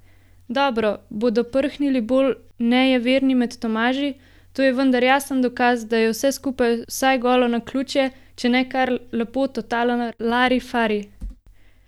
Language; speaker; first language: Slovenian; native; Slovenian